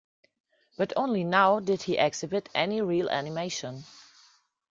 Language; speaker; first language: English; non-native, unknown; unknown